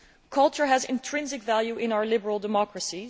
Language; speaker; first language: English; non-native, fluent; Dutch